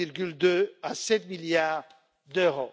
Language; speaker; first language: French; non-native, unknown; Romanian